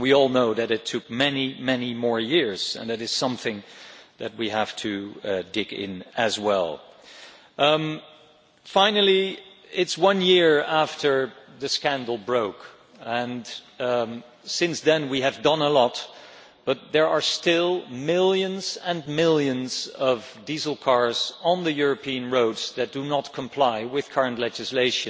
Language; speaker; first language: English; non-native, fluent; Dutch